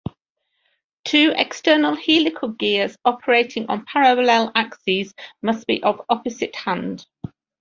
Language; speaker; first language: English; native; English